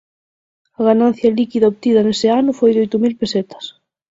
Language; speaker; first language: Galician; native; Galician